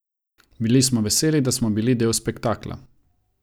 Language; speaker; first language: Slovenian; non-native, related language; Croatian